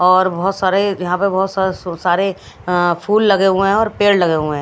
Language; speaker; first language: Hindi; native; Hindi